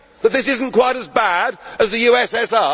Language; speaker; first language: English; native; English